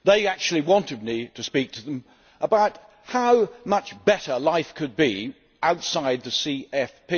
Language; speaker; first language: English; native; English